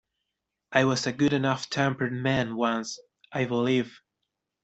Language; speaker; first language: English; non-native, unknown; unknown